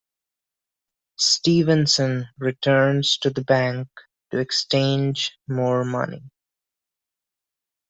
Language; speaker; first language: English; non-native, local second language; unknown